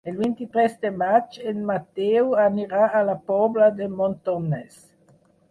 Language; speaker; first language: Catalan; non-native, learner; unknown